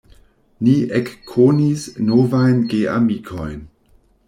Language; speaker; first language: Esperanto; non-native, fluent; German